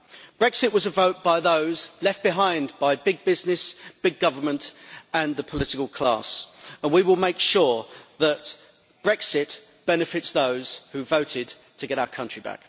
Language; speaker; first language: English; native; English